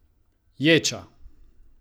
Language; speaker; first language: Slovenian; non-native, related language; Croatian